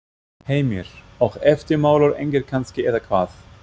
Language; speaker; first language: Icelandic; non-native, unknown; German